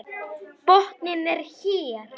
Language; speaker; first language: Icelandic; non-native, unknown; Polish